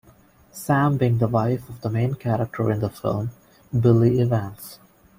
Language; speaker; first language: English; non-native, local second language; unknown